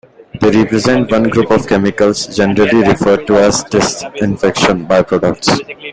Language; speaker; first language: English; non-native, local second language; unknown